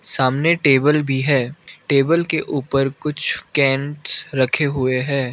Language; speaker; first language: Hindi; non-native, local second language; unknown